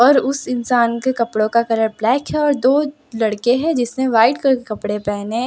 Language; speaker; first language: Hindi; non-native, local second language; Gujarati